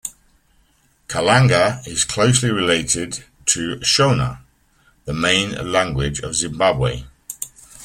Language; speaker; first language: English; native; English